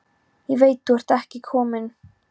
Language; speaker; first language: Icelandic; non-native, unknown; Polish